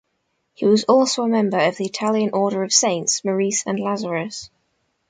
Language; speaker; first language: English; native; English